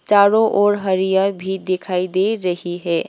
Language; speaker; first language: Hindi; non-native, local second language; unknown